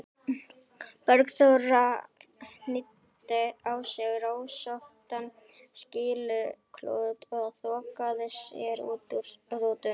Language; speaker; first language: Icelandic; native; Icelandic